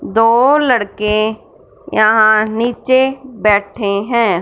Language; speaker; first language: Hindi; non-native, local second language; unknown